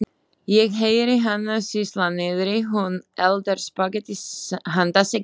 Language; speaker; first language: Icelandic; non-native, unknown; Slovak